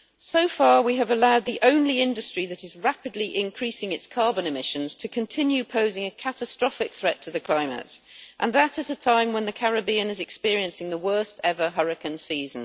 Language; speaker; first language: English; native; English